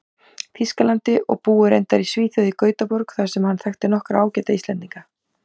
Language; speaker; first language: Icelandic; native; Icelandic